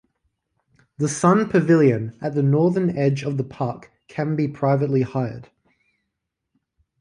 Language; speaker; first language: English; native; English